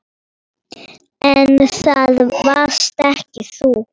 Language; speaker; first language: Icelandic; non-native, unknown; Polish